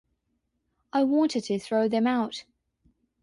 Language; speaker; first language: English; non-native, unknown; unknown